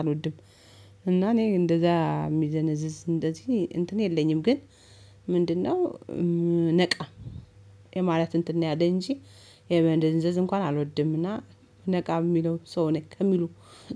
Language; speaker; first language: Amharic; native; Amharic